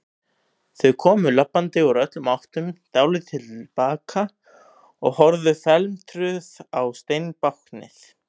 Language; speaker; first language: Icelandic; native; Icelandic